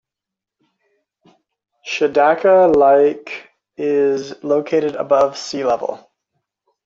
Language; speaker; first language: English; native; English